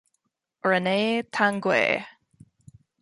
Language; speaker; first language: English; native; English